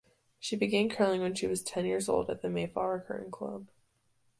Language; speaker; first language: English; native; English